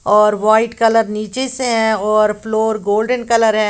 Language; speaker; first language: Hindi; native; Hindi